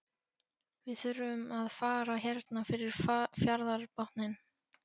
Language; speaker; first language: Icelandic; non-native, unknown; Polish